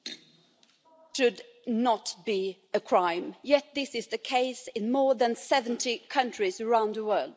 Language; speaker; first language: English; non-native, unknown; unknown